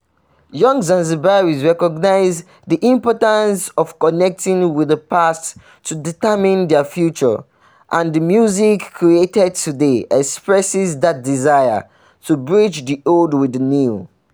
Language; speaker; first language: English; non-native, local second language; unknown